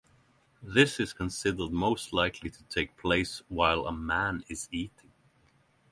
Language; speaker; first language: English; non-native, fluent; Norwegian